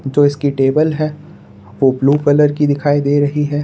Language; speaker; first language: Hindi; non-native, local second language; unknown